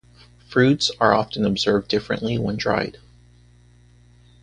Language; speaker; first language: English; native; English